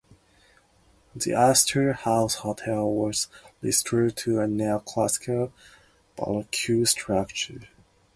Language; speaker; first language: English; non-native, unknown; Japanese